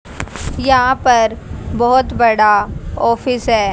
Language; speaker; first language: Hindi; native; Hindi